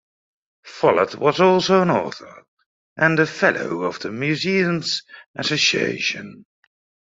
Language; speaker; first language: English; native; English